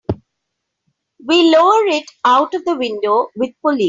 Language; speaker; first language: English; non-native, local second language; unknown